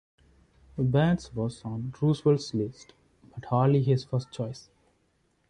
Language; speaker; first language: English; non-native, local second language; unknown